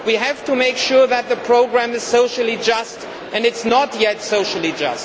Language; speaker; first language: English; non-native, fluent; German